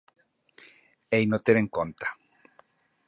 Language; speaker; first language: Galician; native; Galician